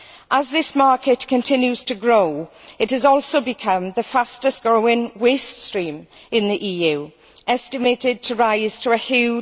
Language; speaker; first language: English; native; English